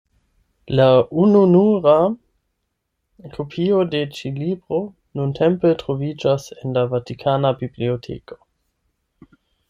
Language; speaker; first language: Esperanto; non-native, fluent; German